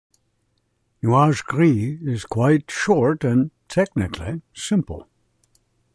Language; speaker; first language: English; native; English